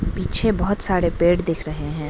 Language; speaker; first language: Hindi; non-native, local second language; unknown